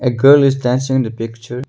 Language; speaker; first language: English; non-native, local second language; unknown